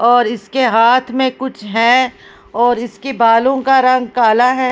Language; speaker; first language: Hindi; non-native, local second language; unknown